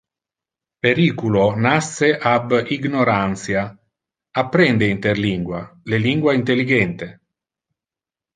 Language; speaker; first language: Interlingua; non-native, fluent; Italian